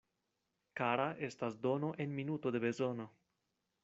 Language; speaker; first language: Esperanto; non-native, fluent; Spanish